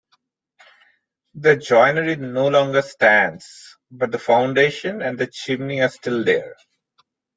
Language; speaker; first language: English; non-native, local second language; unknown